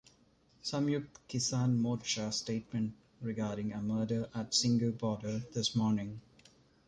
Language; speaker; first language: English; non-native, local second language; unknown